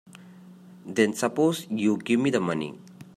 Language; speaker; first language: English; non-native, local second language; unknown